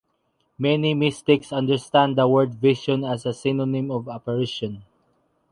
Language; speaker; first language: English; non-native, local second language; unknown